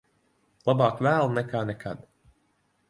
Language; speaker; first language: Latvian; native; Latvian